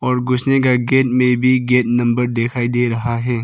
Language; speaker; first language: Hindi; non-native, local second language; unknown